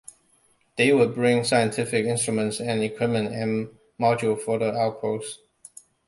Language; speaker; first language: English; non-native, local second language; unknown